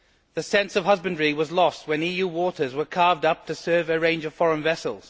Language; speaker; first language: English; native; English